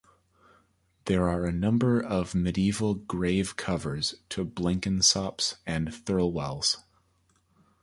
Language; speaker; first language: English; native; English